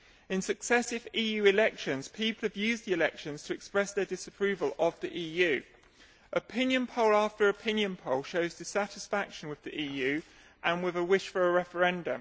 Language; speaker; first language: English; native; English